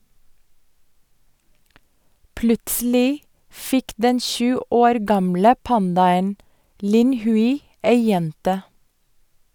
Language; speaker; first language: Norwegian; non-native, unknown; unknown